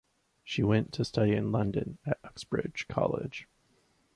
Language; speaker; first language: English; native; English